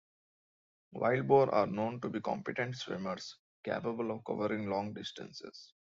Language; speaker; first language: English; non-native, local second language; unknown